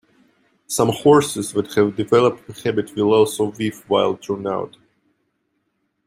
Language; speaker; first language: English; non-native, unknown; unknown